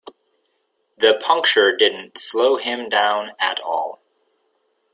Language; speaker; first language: English; native; English